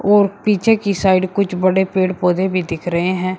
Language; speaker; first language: Hindi; native; Hindi